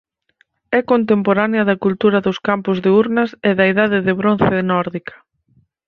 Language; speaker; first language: Galician; native; Galician